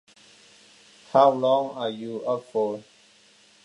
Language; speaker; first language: English; non-native, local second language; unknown